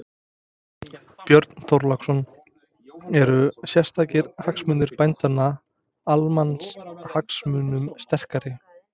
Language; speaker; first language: Icelandic; non-native, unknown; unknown